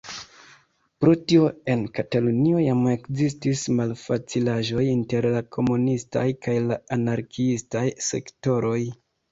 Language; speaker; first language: Esperanto; non-native, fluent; Kinyarwanda